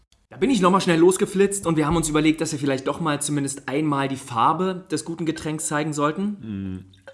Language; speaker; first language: German; native; German